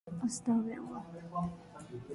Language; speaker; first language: English; native; English